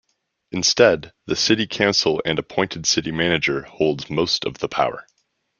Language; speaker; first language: English; native; English